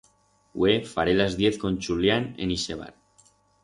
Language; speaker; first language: Aragonese; non-native, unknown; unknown